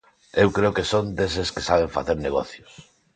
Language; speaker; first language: Galician; non-native, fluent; Spanish